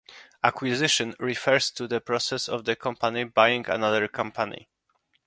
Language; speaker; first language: English; non-native, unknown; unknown